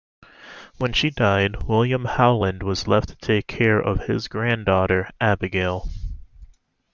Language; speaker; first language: English; native; English